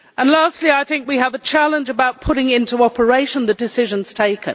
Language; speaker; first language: English; native; English